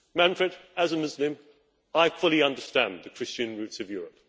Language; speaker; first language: English; native; English